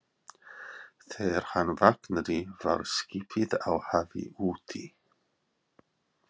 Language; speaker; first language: Icelandic; non-native, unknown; English